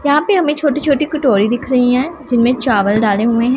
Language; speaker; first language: Hindi; non-native, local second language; Punjabi